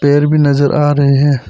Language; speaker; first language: Hindi; non-native, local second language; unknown